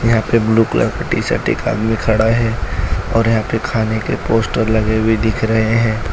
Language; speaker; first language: Hindi; non-native, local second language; Gujarati